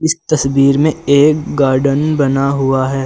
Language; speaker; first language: Hindi; native; Hindi